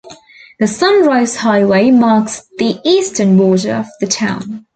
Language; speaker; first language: English; native; English